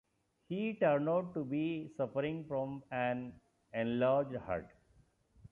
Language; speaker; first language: English; non-native, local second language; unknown